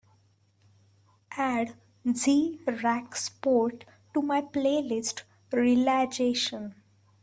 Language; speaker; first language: English; non-native, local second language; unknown